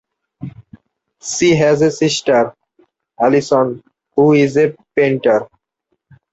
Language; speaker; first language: English; non-native, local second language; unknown